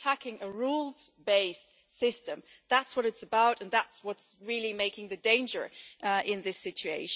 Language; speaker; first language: English; non-native, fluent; German